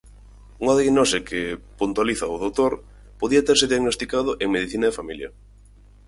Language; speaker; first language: Galician; native; Galician